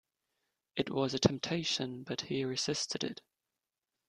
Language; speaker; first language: English; non-native, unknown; German